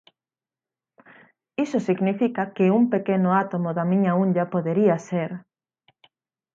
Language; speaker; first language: Galician; native; Galician